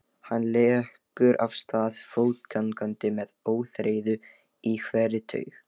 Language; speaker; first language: Icelandic; non-native, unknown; Lithuanian